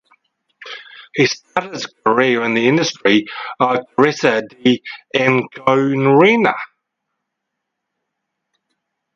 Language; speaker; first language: English; native; English